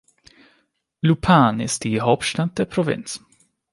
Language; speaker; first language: German; non-native, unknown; Hungarian